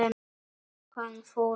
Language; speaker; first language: Icelandic; non-native, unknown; Polish